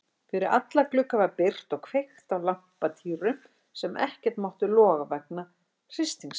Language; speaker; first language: Icelandic; native; Icelandic